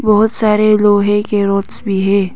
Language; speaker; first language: Hindi; non-native, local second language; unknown